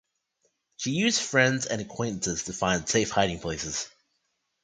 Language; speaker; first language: English; native; English